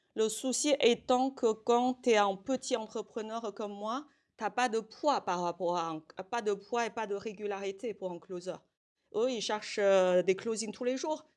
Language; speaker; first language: French; non-native, fluent; Chinese